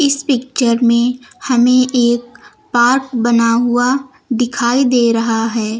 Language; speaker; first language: Hindi; native; Hindi